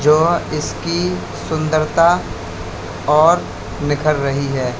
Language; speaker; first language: Hindi; native; Hindi